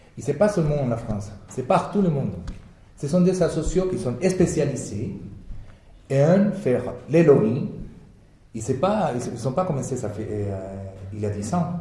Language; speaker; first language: French; non-native, fluent; Spanish